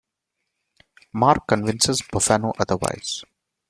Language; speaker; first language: English; non-native, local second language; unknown